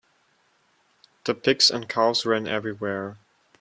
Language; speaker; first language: English; non-native, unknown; German